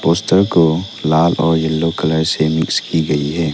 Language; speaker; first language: Hindi; non-native, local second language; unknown